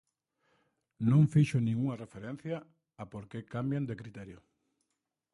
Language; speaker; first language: Galician; native; Galician